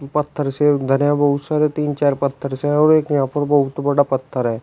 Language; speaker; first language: Hindi; native; Hindi